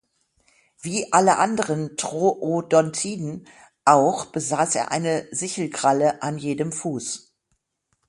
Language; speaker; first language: German; native; German